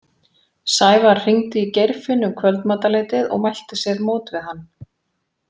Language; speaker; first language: Icelandic; native; Icelandic